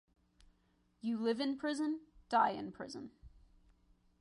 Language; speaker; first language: English; native; English